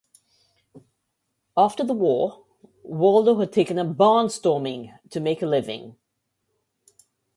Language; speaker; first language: English; native; English